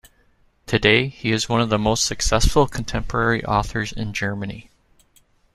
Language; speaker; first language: English; native; English